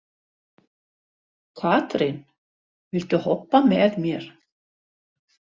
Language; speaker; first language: Icelandic; non-native, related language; Swedish